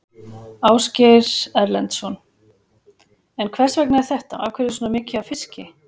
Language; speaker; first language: Icelandic; native; Icelandic